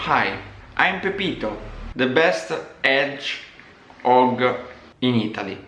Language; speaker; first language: English; non-native, learner; Italian